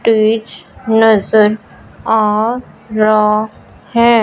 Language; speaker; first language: Hindi; non-native, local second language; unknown